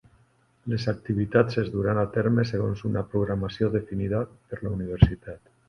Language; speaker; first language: Catalan; non-native, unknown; Spanish